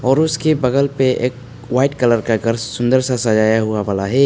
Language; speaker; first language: Hindi; non-native, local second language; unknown